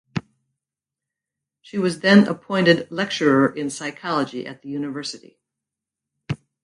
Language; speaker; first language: English; native; English